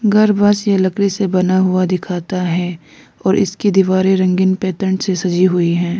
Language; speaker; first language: Hindi; non-native, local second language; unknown